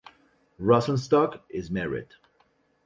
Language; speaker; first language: English; non-native, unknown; Spanish